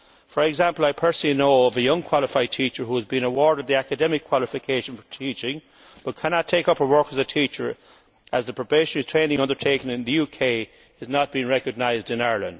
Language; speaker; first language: English; native; English